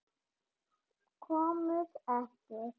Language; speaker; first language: Icelandic; non-native, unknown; German